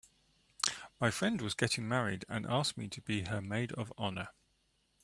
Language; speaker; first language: English; native; English